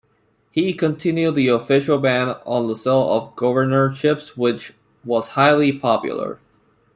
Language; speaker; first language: English; non-native, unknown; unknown